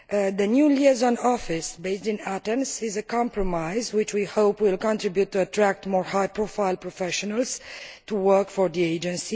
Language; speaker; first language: English; non-native, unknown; Romanian